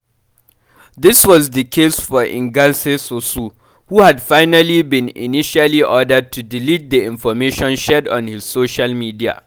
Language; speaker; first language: English; non-native, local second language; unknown